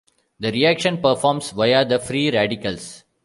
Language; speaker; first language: English; non-native, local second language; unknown